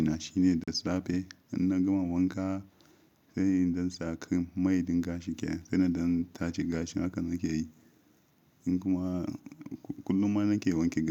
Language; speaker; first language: Hausa; non-native, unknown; Yoruba